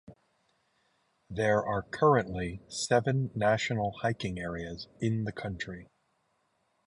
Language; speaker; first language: English; native; English